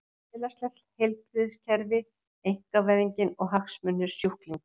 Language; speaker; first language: Icelandic; native; Icelandic